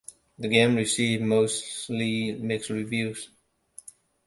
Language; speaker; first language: English; non-native, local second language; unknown